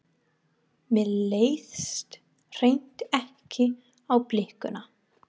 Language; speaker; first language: Icelandic; non-native, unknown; English